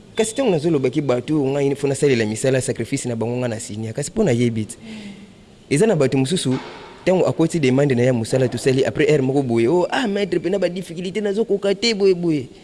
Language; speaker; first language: Lingala; non-native, local second language; Kongo